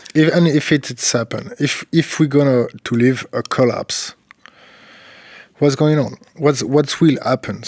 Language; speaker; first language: English; non-native, fluent; French